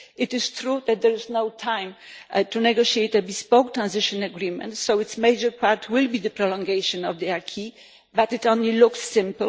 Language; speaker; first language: English; non-native, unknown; Polish